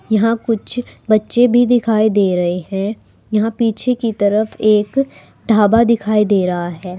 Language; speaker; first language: Hindi; native; Hindi